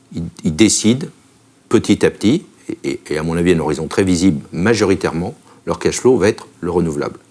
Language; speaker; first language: French; native; French